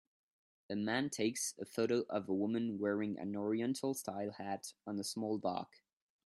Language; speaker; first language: English; non-native, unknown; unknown